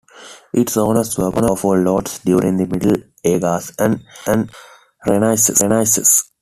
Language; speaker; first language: English; non-native, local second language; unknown